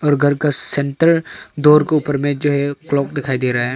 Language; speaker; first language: Hindi; non-native, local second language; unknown